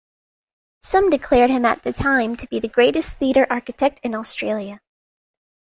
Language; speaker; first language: English; native; English